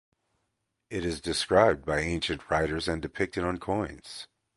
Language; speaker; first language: English; native; English